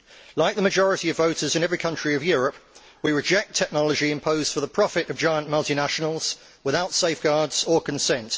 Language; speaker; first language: English; native; English